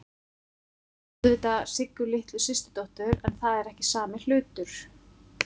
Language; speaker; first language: Icelandic; native; Icelandic